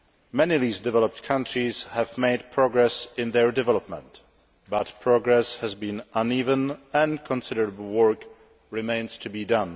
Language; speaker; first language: English; non-native, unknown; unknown